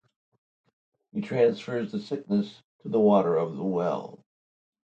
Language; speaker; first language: English; native; English